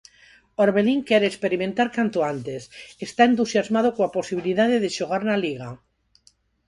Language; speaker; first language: Galician; non-native, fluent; Spanish